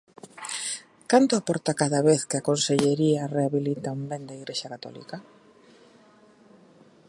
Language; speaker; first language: Galician; native; Galician